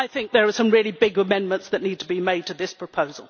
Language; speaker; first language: English; native; English